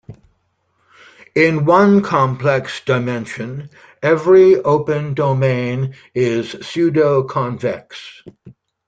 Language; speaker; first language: English; native; English